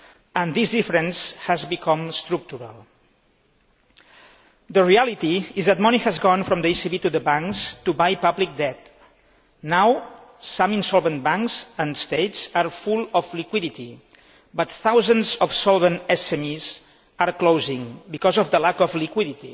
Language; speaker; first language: English; non-native, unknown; Catalan